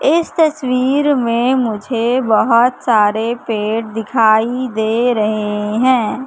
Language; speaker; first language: Hindi; native; Hindi